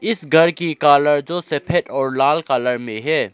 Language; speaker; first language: Hindi; non-native, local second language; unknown